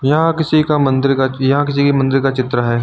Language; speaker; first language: Hindi; native; Hindi